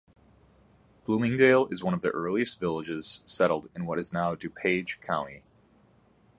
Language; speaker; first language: English; native; English